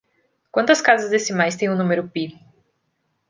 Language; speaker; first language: Portuguese; native; Portuguese